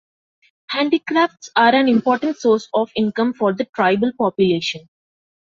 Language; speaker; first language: English; non-native, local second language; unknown